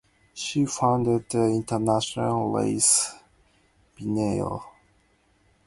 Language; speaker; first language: English; non-native, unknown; Japanese